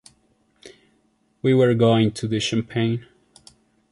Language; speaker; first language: English; non-native, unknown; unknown